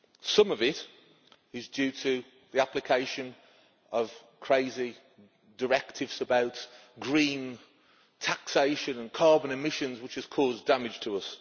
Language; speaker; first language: English; native; English